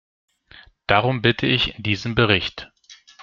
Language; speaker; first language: German; non-native, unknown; Greek